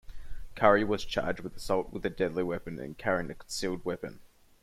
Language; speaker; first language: English; native; English